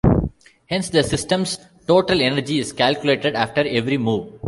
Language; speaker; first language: English; non-native, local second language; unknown